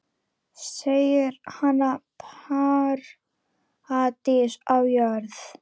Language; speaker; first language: Icelandic; native; Icelandic